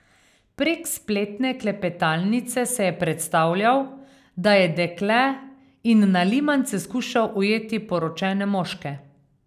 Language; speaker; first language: Slovenian; native; Slovenian